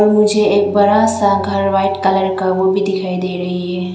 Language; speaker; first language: Hindi; non-native, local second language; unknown